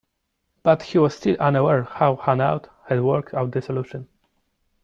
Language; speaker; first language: English; non-native, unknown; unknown